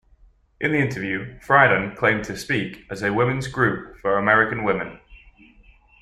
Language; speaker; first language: English; native; English